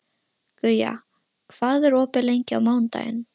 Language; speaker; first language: Icelandic; non-native, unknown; Russian